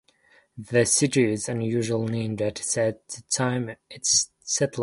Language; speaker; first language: English; non-native, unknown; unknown